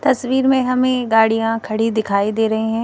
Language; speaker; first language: Hindi; native; Hindi